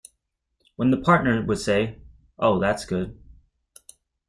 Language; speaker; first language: English; native; English